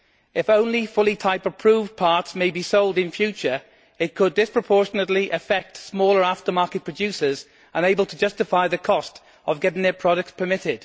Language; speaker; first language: English; native; English